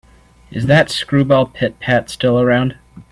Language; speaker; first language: English; native; English